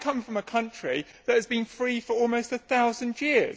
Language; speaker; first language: English; native; English